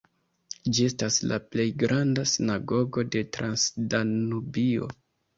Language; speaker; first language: Esperanto; non-native, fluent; Kinyarwanda